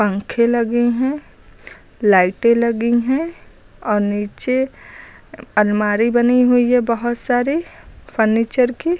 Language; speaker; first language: Hindi; native; Hindi